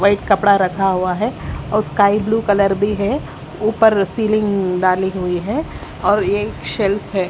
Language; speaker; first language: Hindi; native; Hindi